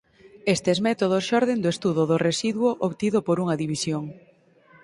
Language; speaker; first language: Galician; native; Galician